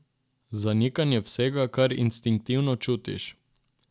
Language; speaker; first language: Slovenian; non-native, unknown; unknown